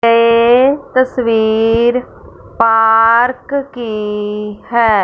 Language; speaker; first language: Hindi; non-native, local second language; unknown